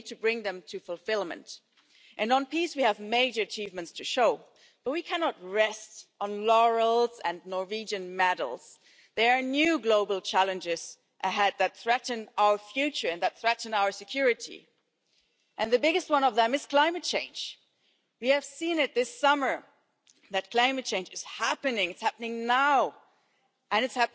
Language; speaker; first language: English; non-native, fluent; German